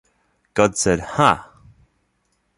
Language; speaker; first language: English; native; English